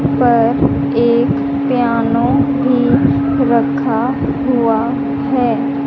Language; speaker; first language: Hindi; native; Hindi